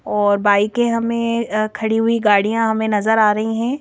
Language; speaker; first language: Hindi; native; Hindi